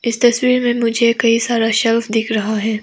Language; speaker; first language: Hindi; non-native, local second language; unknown